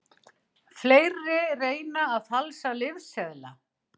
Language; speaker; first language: Icelandic; native; Icelandic